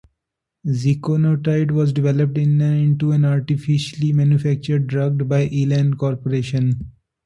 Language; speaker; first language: English; non-native, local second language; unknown